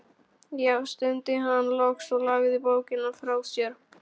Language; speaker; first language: Icelandic; non-native, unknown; Polish